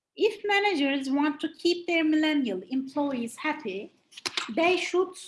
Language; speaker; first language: English; non-native, fluent; Turkish